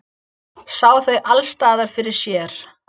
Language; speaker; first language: Icelandic; non-native, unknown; English